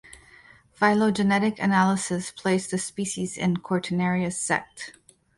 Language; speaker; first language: English; native; English